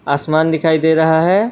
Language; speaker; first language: Hindi; non-native, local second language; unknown